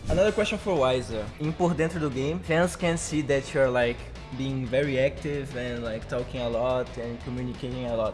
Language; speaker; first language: English; non-native, fluent; Portuguese